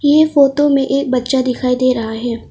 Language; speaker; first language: Hindi; non-native, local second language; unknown